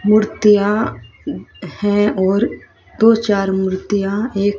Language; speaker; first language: Hindi; native; Hindi